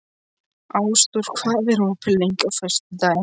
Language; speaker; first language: Icelandic; non-native, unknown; Polish